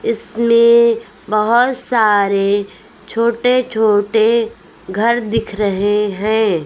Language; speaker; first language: Hindi; native; Hindi